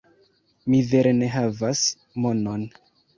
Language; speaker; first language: Esperanto; non-native, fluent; Kinyarwanda